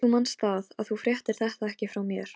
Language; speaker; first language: Icelandic; non-native, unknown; Polish